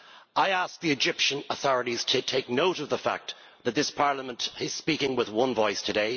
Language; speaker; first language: English; native; English